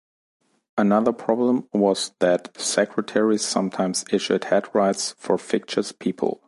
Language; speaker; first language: English; non-native, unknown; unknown